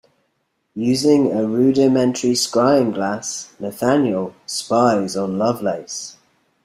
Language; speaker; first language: English; native; English